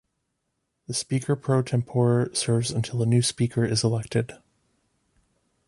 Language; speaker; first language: English; native; English